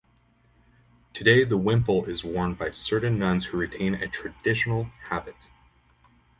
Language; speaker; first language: English; native; English